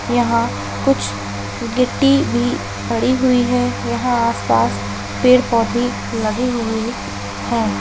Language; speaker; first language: Hindi; non-native, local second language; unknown